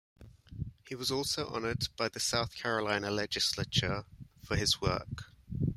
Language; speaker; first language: English; native; English